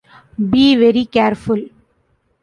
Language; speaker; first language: English; non-native, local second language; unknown